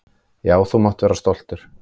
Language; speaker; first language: Icelandic; native; Icelandic